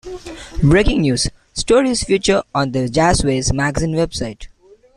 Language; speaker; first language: English; non-native, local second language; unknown